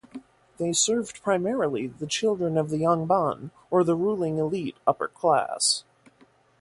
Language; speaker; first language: English; native; English